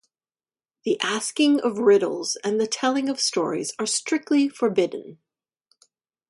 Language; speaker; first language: English; native; English